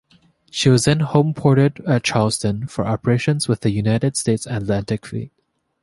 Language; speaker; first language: English; native; English